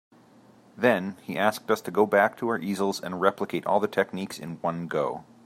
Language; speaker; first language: English; native; English